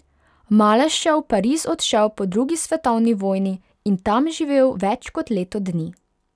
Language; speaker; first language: Slovenian; non-native, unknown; Hungarian